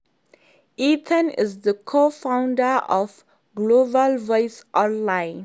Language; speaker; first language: English; non-native, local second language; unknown